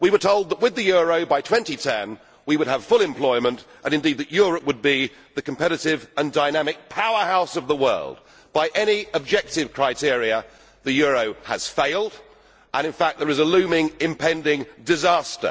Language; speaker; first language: English; native; English